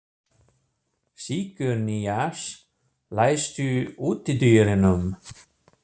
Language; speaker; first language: Icelandic; non-native, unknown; German